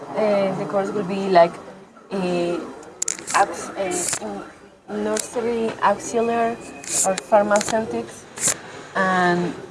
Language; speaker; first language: English; non-native, fluent; Spanish